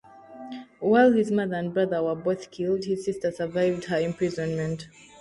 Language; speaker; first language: English; native; English